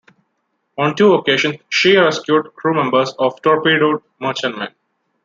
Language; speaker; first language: English; non-native, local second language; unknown